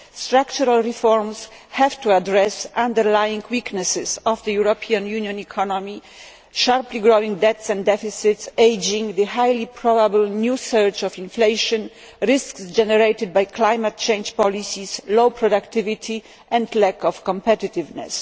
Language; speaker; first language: English; non-native, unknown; Polish